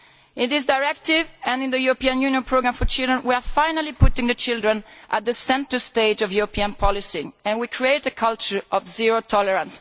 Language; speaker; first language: English; non-native, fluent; Italian